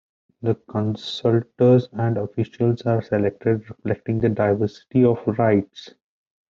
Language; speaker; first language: English; non-native, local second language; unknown